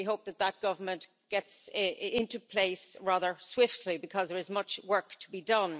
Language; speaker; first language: English; native; English